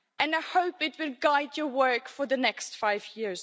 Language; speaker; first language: English; non-native, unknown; German